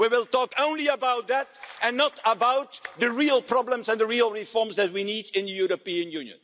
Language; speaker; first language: English; non-native, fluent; Dutch